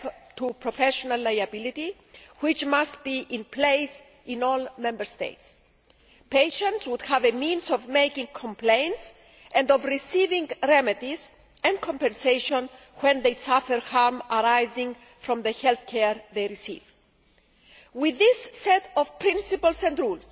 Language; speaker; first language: English; non-native, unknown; Greek